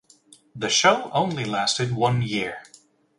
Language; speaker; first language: English; native; English